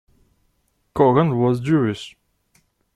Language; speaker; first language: English; non-native, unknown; Russian